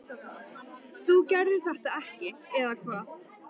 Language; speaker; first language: Icelandic; native; Icelandic